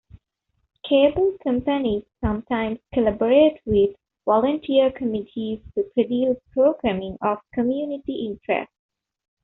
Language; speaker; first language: English; non-native, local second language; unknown